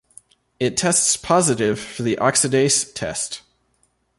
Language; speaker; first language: English; native; English